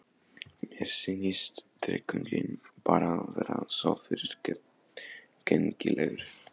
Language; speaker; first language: Icelandic; non-native, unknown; Polish